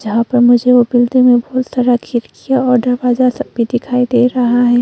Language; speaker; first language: Hindi; early bilingual, other home language; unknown